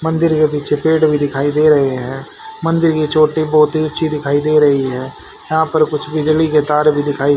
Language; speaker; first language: Hindi; native; Hindi